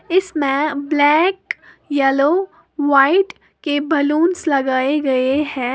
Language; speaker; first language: Hindi; native; Hindi